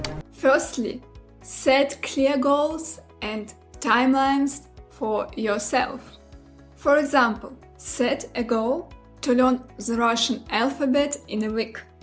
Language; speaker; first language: English; non-native, fluent; Russian